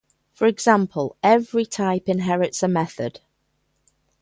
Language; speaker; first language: English; native; English